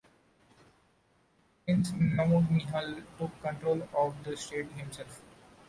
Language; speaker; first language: English; non-native, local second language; Marathi